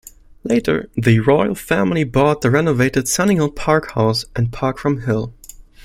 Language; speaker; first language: English; non-native, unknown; German